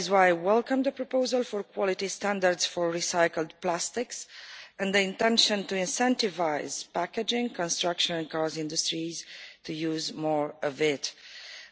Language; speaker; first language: English; non-native, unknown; Romanian